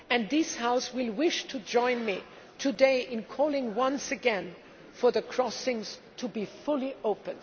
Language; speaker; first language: English; non-native, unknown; German